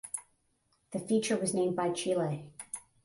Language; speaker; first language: English; native; English